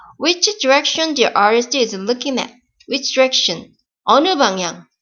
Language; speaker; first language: English; non-native, fluent; Korean